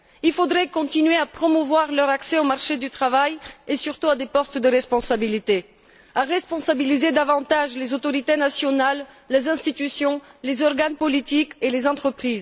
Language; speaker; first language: French; non-native, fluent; Bulgarian